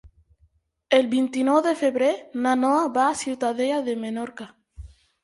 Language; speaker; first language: Catalan; non-native, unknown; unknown